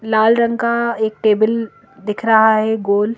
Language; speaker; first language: Hindi; native; Hindi